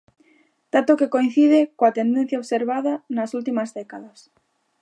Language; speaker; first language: Galician; native; Galician